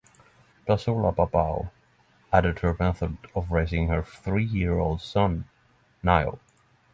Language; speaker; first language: English; non-native, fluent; Norwegian